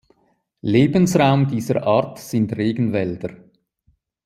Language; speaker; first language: German; native; German